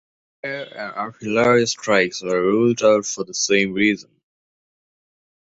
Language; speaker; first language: English; non-native, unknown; Bangla